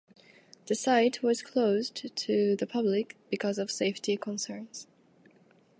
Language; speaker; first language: English; non-native, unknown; Japanese